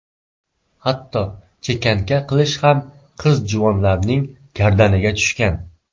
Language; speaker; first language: Uzbek; native; Uzbek